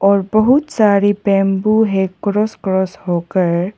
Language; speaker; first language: Hindi; non-native, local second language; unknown